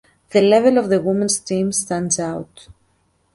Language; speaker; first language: English; native; English